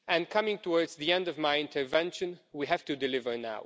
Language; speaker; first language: English; non-native, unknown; Romanian